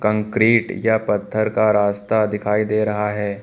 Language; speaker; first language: Hindi; native; Hindi